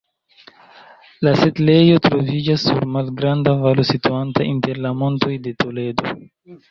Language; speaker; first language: Esperanto; non-native, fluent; Chinese